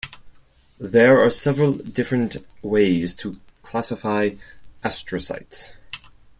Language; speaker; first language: English; non-native, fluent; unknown